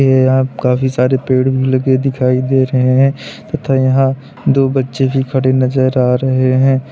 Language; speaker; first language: Hindi; native; Hindi